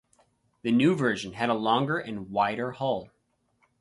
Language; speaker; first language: English; native; English